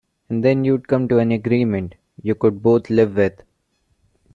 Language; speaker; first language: English; non-native, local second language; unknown